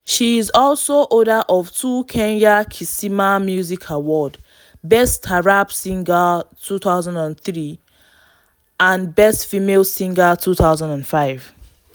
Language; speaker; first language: English; non-native, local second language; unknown